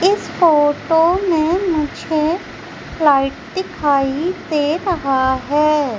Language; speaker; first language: Hindi; native; Hindi